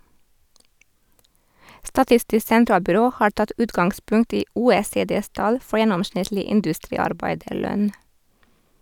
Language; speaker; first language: Norwegian; non-native, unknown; Hungarian